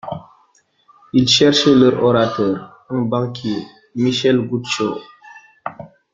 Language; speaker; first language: French; non-native, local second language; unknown